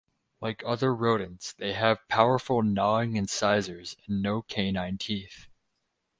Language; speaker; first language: English; native; English